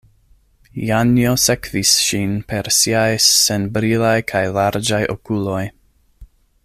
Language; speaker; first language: Esperanto; non-native, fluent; English